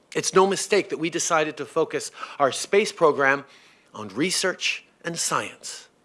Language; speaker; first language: English; early bilingual, other home language; French